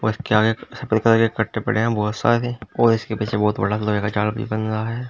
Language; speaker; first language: Hindi; native; Hindi